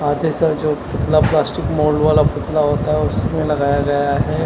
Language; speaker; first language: Hindi; non-native, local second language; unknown